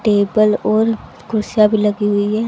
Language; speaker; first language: Hindi; native; Hindi